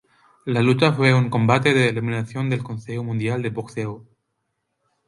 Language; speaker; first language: Spanish; non-native, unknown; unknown